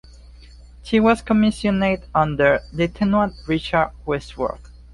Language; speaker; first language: English; non-native, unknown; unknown